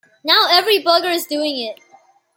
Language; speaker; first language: English; non-native, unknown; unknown